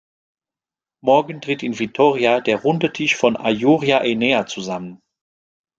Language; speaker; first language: German; non-native, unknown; French